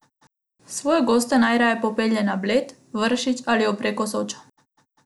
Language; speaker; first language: Slovenian; non-native, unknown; Macedonian